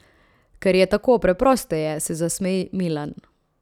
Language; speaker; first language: Slovenian; native; Slovenian